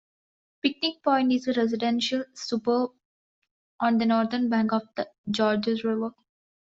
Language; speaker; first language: English; non-native, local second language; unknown